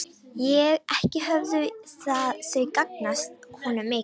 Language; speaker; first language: Icelandic; non-native, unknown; Romanian